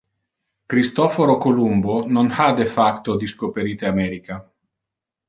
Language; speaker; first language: Interlingua; non-native, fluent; Italian